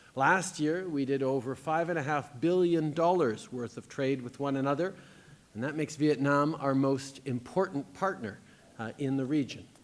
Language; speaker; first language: English; native; English